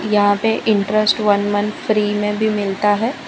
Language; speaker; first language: Hindi; non-native, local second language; Gujarati